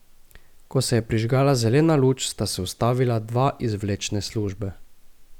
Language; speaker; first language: Slovenian; native; Slovenian